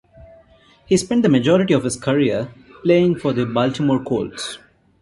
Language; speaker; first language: English; non-native, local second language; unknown